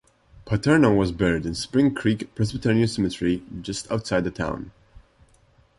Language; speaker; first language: English; non-native, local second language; Maltese